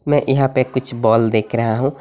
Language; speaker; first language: Hindi; non-native, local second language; Bangla